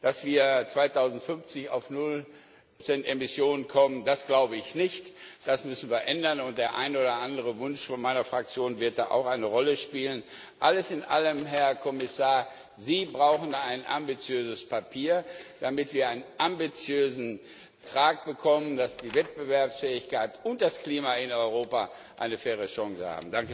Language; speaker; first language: German; non-native, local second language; Luxembourgish